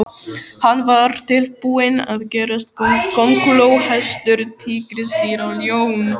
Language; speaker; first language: Icelandic; native; Icelandic